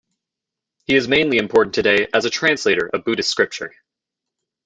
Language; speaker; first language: English; native; English